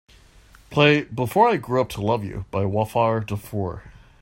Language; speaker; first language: English; native; English